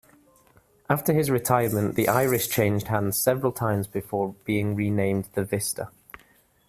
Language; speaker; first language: English; native; English